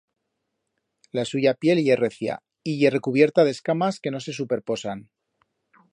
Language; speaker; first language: Aragonese; native; Aragonese